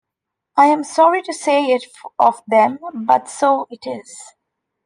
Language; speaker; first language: English; non-native, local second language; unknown